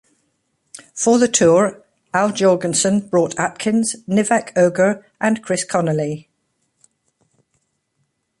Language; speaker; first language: English; native; English